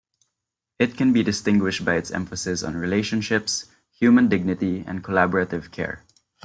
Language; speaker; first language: English; non-native, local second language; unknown